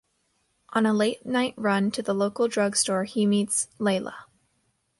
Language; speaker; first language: English; native; English